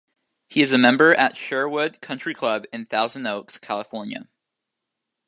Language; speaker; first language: English; native; English